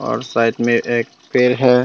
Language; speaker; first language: Hindi; non-native, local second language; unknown